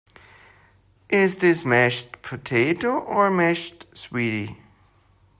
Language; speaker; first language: English; non-native, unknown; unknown